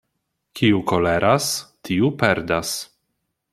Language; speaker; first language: Esperanto; non-native, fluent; Polish